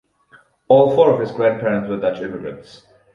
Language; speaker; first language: English; non-native, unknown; German